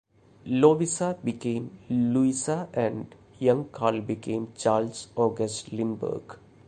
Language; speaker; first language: English; non-native, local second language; Malayalam